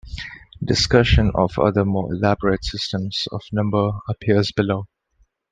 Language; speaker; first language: English; non-native, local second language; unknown